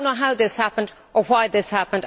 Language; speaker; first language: English; native; English